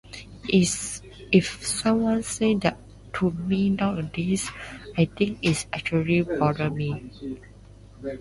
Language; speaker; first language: English; non-native, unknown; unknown